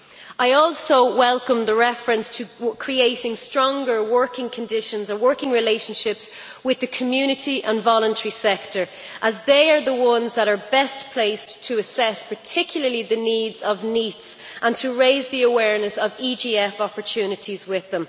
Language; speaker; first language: English; native; English